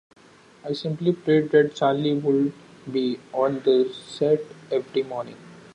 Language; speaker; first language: English; non-native, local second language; Marathi